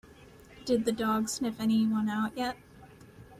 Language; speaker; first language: English; native; English